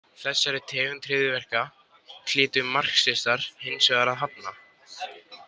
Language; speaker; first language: Icelandic; native; Icelandic